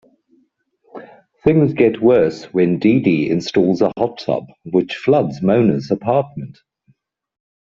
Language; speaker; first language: English; native; English